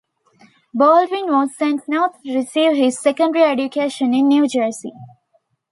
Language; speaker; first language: English; non-native, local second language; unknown